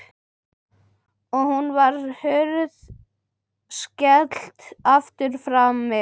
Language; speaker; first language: Icelandic; native; Icelandic